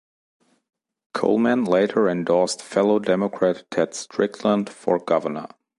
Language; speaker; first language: English; non-native, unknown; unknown